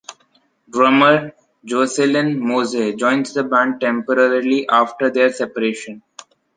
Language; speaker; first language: English; non-native, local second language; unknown